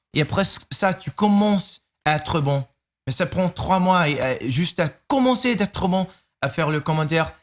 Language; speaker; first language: French; non-native, learner; English